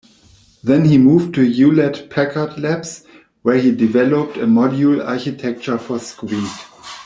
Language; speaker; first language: English; non-native, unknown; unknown